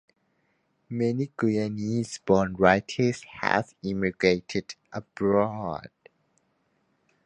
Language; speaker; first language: English; non-native, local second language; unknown